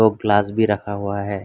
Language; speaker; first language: Hindi; non-native, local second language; Assamese